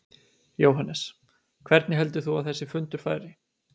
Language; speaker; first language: Icelandic; native; Icelandic